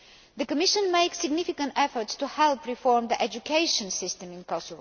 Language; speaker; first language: English; non-native, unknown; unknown